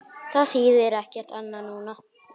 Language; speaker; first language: Icelandic; native; Icelandic